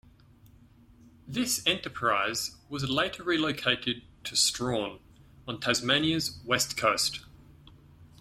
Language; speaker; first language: English; native; English